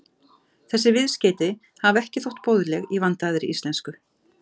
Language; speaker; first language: Icelandic; native; Icelandic